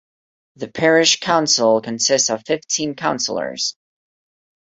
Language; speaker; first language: English; non-native, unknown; Portuguese